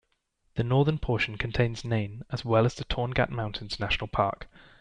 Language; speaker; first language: English; native; English